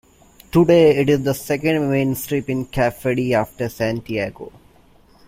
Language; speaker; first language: English; non-native, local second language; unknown